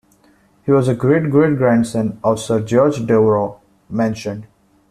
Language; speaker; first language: English; non-native, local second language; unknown